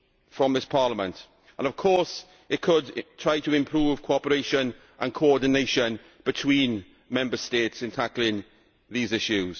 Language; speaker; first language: English; native; English